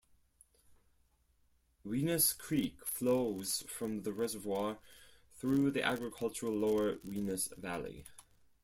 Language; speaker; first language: English; non-native, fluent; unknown